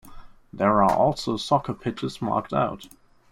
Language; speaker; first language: English; non-native, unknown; German